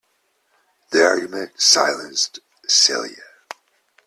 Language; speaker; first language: English; native; English